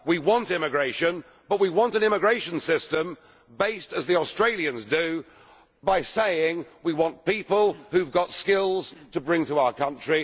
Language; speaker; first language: English; native; English